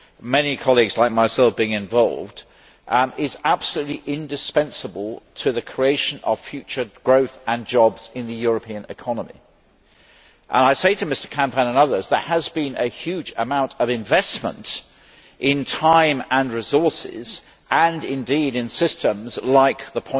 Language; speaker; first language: English; native; English